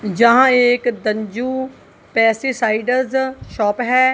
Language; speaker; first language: Hindi; non-native, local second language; Punjabi